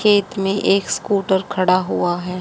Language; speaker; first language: Hindi; native; Hindi